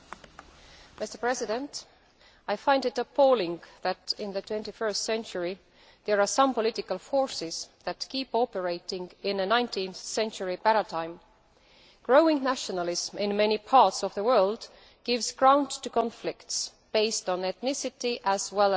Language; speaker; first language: English; non-native, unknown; Estonian